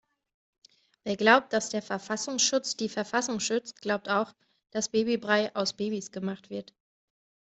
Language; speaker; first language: German; native; German